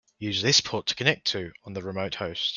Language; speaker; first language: English; native; English